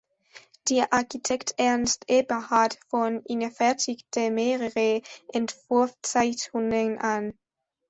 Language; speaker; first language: German; non-native, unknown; Spanish